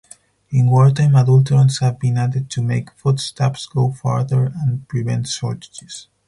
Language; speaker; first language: English; non-native, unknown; Spanish